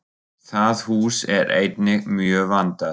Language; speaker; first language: Icelandic; non-native, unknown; German